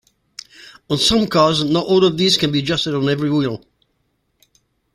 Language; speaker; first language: English; native; English